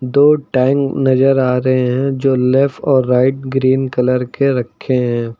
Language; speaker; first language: Hindi; native; Hindi